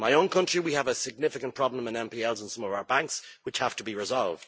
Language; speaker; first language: English; native; English